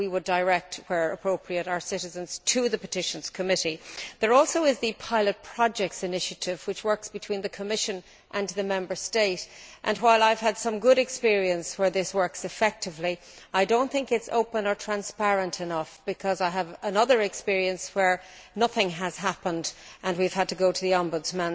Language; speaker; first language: English; native; English